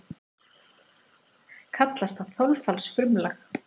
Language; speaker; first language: Icelandic; native; Icelandic